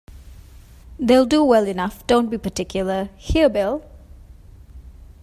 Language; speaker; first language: English; non-native, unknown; Divehi